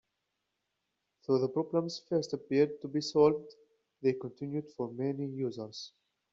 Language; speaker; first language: English; native; English